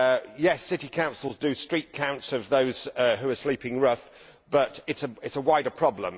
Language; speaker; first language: English; native; English